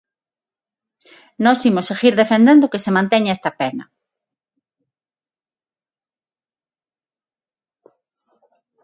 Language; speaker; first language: Galician; non-native, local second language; Spanish